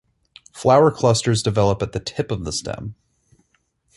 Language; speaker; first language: English; native; English